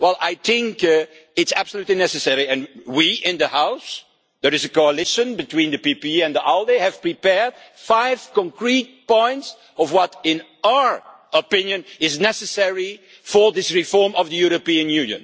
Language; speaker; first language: English; non-native, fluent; Dutch